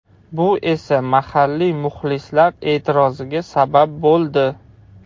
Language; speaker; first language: Uzbek; non-native, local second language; Russian